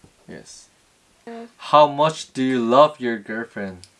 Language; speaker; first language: English; non-native, learner; Korean